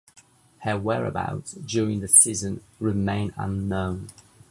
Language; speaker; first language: English; native; English